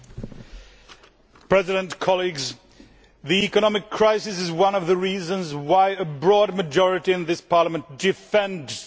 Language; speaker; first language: English; non-native, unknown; Swedish